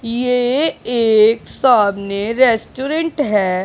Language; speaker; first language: Hindi; non-native, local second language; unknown